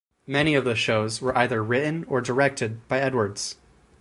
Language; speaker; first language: English; native; English